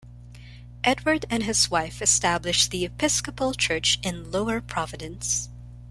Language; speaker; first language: English; non-native, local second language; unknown